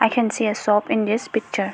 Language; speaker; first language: English; non-native, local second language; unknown